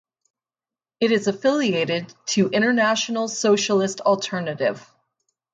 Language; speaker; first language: English; native; English